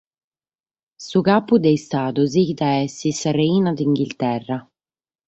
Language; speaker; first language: Sardinian; native; Sardinian